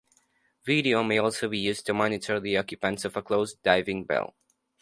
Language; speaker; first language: English; non-native, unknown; Spanish